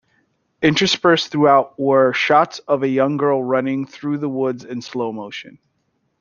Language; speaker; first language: English; native; English